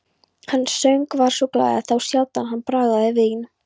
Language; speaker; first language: Icelandic; non-native, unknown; Polish